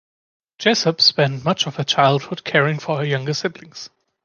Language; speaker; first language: English; non-native, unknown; German